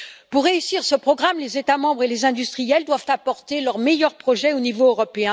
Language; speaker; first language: French; native; French